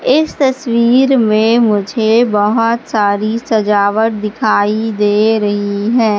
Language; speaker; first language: Hindi; native; Hindi